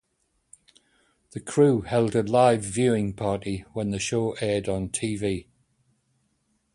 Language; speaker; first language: English; native; English